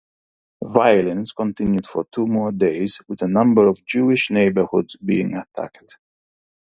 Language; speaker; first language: English; non-native, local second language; Maltese